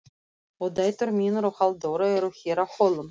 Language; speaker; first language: Icelandic; non-native, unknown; Russian